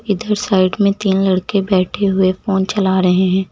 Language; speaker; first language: Hindi; native; Hindi